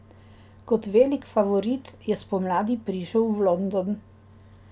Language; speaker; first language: Slovenian; native; Slovenian